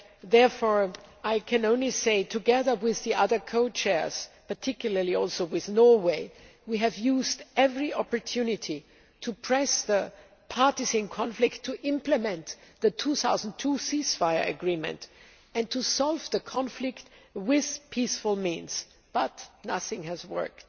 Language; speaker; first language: English; non-native, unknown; German